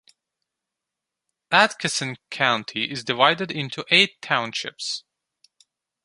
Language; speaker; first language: English; non-native, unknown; Turkish